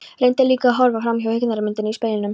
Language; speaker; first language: Icelandic; non-native, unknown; Polish